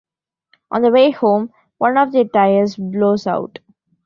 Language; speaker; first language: English; non-native, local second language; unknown